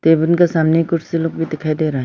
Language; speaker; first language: Hindi; non-native, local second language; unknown